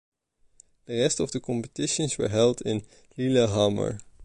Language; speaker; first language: English; non-native, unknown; Dutch